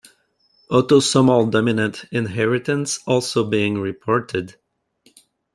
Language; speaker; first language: English; non-native, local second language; French